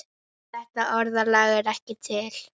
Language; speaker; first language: Icelandic; native; Icelandic